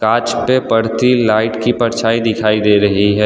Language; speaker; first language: Hindi; non-native, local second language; Gujarati